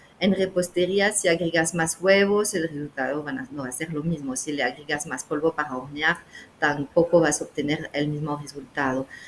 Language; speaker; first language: Spanish; non-native, fluent; French